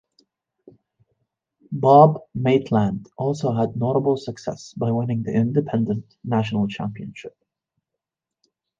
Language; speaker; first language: English; native; English